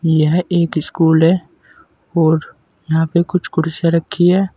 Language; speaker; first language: Hindi; native; Hindi